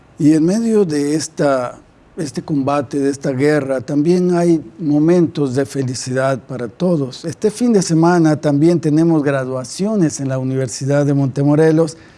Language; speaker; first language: Spanish; native; Spanish